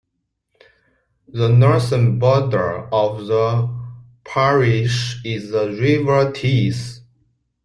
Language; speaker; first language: English; non-native, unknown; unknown